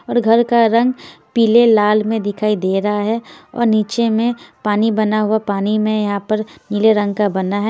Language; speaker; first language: Hindi; native; Hindi